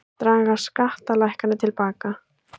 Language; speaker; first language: Icelandic; native; Icelandic